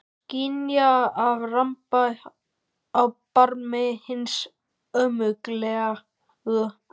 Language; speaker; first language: Icelandic; native; Icelandic